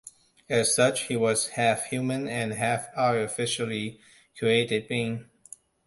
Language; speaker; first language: English; non-native, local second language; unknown